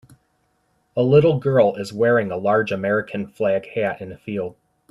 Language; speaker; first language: English; native; English